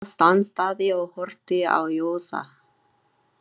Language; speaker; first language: Icelandic; non-native, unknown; Chinese